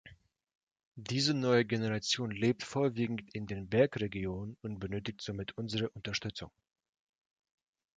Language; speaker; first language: German; non-native, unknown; Russian